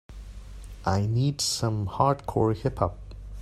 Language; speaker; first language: English; non-native, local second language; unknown